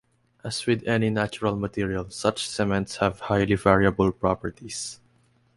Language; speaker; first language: English; non-native, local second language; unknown